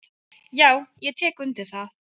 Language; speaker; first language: Icelandic; native; Icelandic